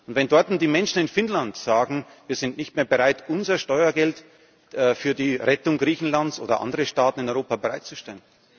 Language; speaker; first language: German; native; German